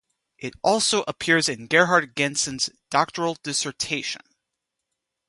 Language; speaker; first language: English; native; English